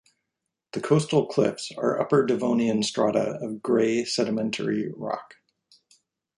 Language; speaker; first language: English; native; English